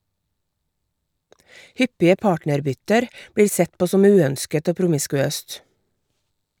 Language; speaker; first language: Norwegian; native; Norwegian